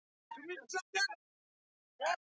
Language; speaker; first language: Icelandic; non-native, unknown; English